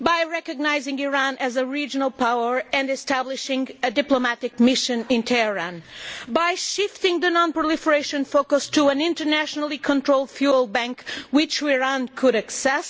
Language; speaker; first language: English; non-native, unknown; Portuguese